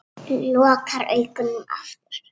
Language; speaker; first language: Icelandic; native; Icelandic